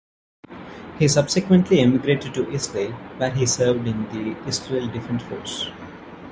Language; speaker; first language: English; non-native, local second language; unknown